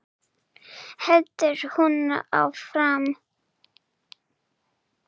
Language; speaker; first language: Icelandic; non-native, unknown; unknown